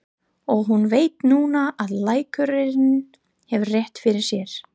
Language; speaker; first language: Icelandic; non-native, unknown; English